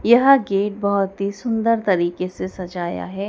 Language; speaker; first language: Hindi; native; Hindi